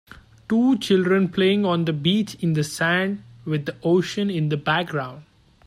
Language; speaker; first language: English; native; English